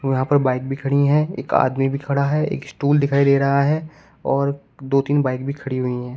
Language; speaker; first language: Hindi; native; Hindi